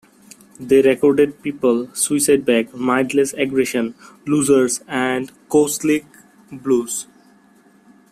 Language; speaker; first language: English; non-native, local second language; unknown